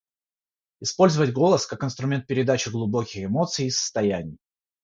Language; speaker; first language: Russian; non-native, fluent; Georgian